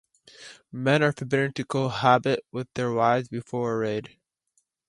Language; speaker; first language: English; native; English